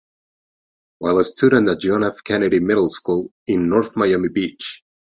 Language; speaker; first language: English; non-native, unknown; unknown